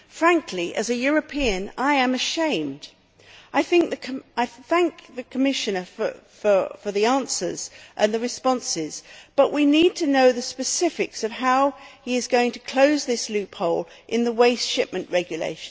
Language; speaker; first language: English; native; English